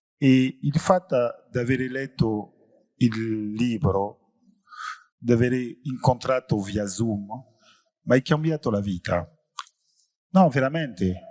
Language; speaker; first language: Italian; non-native, fluent; French